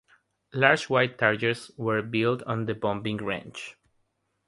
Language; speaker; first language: English; non-native, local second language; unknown